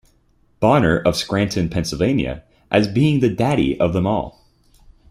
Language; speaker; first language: English; native; English